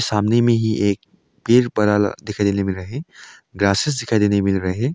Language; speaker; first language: Hindi; non-native, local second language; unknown